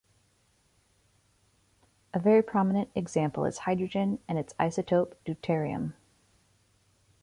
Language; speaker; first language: English; native; English